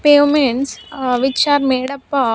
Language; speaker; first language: English; non-native, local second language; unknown